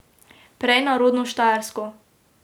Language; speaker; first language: Slovenian; native; Slovenian